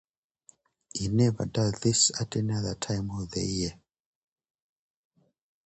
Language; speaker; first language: English; non-native, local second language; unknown